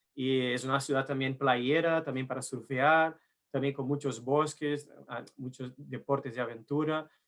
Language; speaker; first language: Spanish; non-native, related language; Portuguese